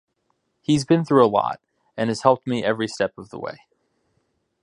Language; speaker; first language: English; native; English